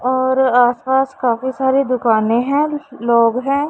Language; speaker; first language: Hindi; non-native, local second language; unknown